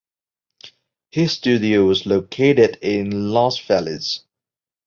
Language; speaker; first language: English; non-native, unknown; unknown